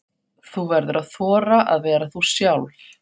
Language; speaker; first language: Icelandic; non-native, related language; Faroese